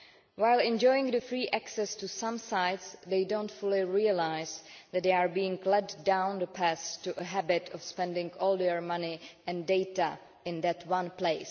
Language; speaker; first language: English; non-native, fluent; Czech